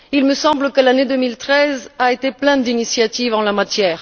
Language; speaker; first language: French; non-native, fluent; Bulgarian